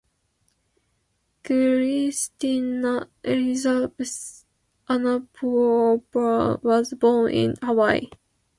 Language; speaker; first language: English; non-native, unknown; Japanese